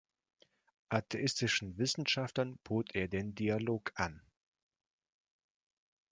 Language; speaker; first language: German; non-native, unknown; Russian